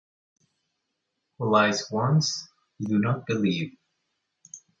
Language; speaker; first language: English; native; English